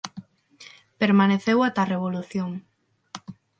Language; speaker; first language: Galician; non-native, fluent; Spanish